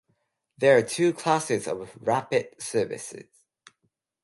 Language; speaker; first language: English; non-native, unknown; Japanese